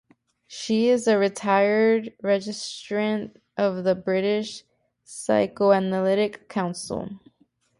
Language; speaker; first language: English; native; English